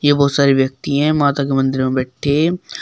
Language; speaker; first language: Hindi; native; Hindi